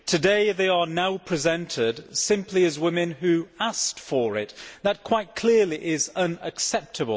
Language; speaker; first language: English; native; English